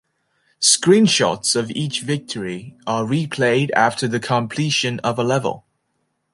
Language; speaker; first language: English; native; English